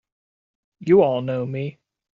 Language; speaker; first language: English; native; English